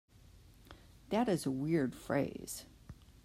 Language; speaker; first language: English; native; English